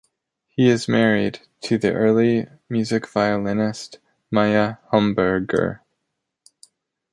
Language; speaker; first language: English; native; English